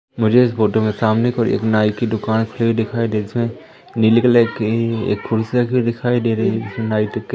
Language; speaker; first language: Hindi; native; Hindi